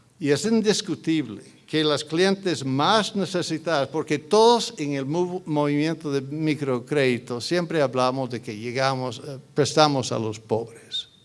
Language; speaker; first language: Spanish; non-native, fluent; English